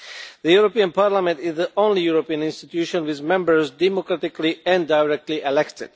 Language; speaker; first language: English; non-native, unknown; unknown